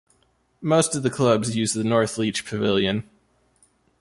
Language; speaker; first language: English; native; English